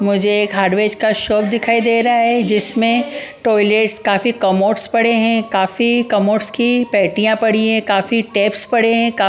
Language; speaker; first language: Hindi; non-native, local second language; Punjabi